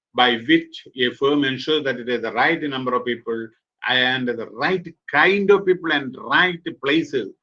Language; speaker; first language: English; non-native, local second language; Malayalam